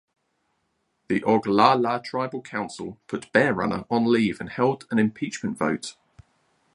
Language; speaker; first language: English; native; English